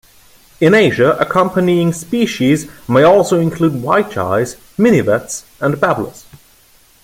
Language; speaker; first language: English; non-native, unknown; German